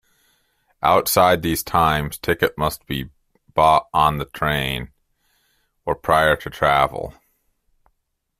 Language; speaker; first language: English; native; English